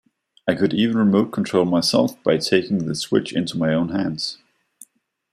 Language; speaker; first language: English; non-native, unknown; Danish